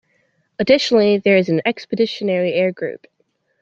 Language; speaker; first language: English; native; English